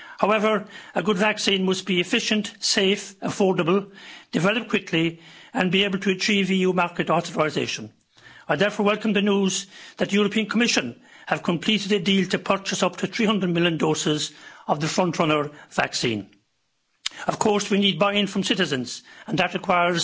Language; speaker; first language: English; native; English